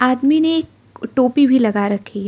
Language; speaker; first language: Hindi; non-native, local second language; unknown